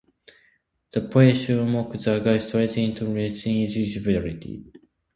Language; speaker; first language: English; non-native, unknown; Japanese